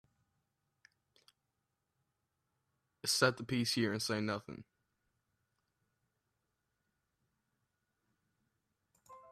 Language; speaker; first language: English; native; English